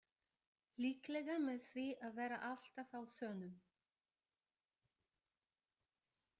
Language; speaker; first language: Icelandic; non-native, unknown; Bulgarian